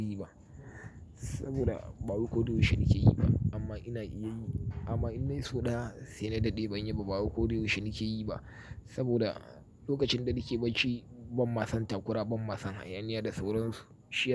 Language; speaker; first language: Hausa; native; Hausa